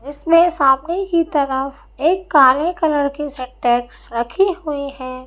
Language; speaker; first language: Hindi; native; Hindi